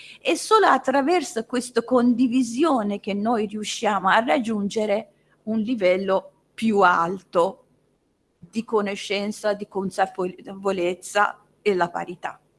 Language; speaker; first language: Italian; non-native, fluent; Persian